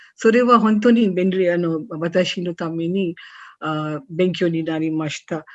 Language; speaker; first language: Japanese; non-native, fluent; Hindi